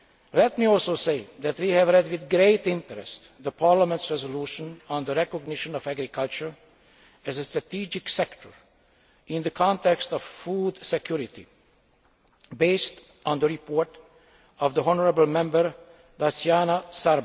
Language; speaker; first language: English; non-native, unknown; Hungarian